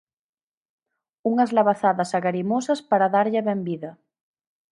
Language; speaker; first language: Galician; native; Galician